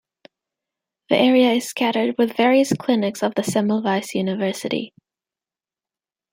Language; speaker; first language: English; native; English